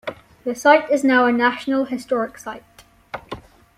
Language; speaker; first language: English; native; English